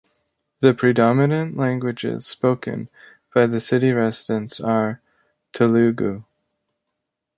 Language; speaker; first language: English; native; English